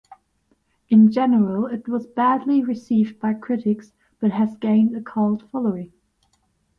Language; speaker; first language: English; non-native, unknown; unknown